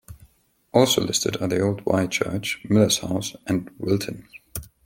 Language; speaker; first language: English; non-native, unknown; German